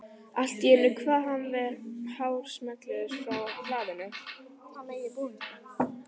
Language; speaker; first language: Icelandic; native; Icelandic